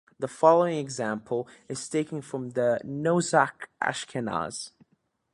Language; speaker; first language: English; native; English